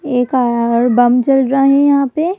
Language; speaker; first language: Hindi; native; Hindi